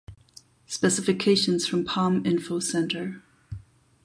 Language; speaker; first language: English; non-native, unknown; German